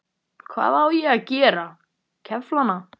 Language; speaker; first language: Icelandic; native; Icelandic